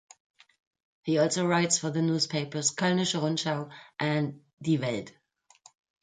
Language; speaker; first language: English; native; English